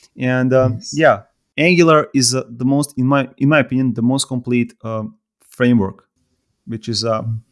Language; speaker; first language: English; non-native, fluent; Serbian